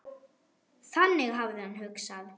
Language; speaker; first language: Icelandic; non-native, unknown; German